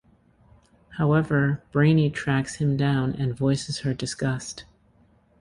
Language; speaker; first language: English; native; English